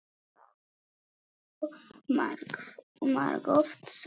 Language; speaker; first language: Icelandic; non-native, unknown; Polish